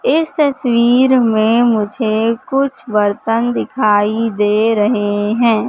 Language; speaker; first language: Hindi; native; Hindi